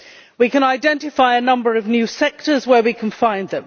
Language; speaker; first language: English; native; English